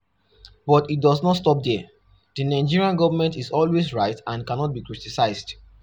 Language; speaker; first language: English; non-native, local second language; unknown